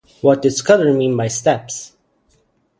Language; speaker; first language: English; native; English